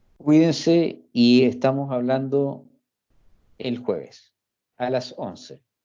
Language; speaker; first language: Spanish; early bilingual, heritage; Spanish